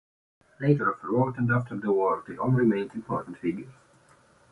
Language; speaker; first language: English; non-native, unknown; Polish